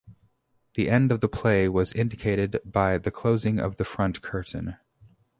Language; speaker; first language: English; native; English